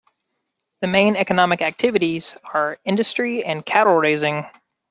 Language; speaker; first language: English; native; English